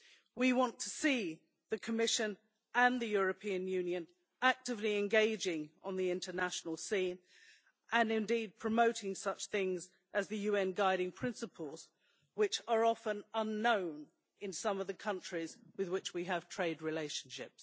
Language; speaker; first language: English; native; English